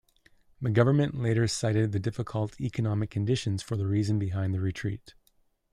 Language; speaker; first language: English; native; English